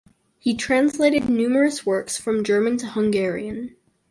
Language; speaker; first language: English; native; English